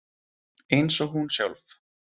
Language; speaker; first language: Icelandic; native; Icelandic